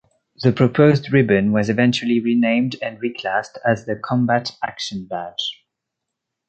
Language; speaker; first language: English; non-native, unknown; French